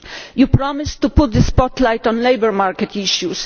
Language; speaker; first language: English; non-native, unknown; Polish